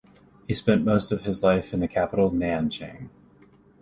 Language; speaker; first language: English; native; English